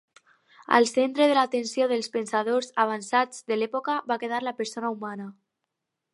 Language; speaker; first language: Catalan; non-native, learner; Spanish